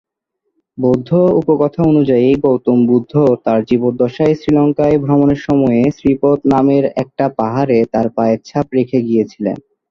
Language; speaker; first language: Bangla; non-native, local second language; Chittagonian